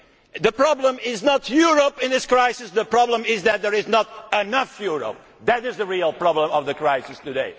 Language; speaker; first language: English; non-native, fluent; Dutch